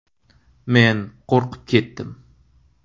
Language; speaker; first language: Uzbek; native; Uzbek